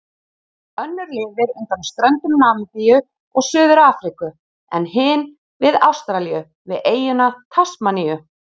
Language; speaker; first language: Icelandic; native; Icelandic